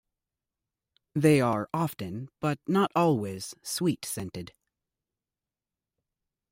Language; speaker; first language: English; native; English